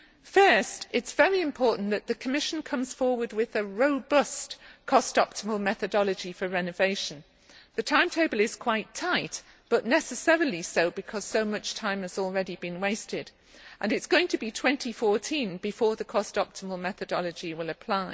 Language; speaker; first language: English; native; English